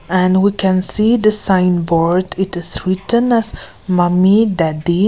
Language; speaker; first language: English; non-native, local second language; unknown